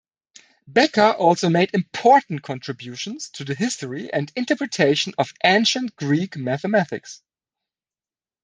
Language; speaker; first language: English; non-native, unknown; German